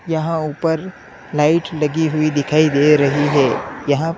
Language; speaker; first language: Hindi; native; Hindi